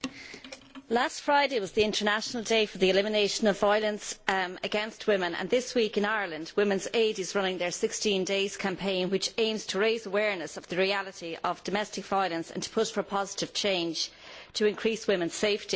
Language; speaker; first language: English; native; English